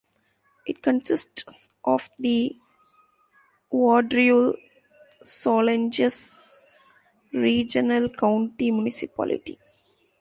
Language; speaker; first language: English; non-native, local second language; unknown